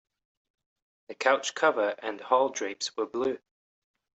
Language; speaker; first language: English; native; English